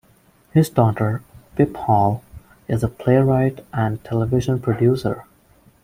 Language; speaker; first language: English; non-native, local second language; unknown